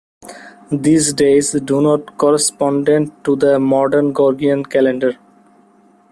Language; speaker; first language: English; non-native, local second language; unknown